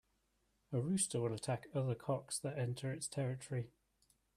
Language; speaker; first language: English; native; English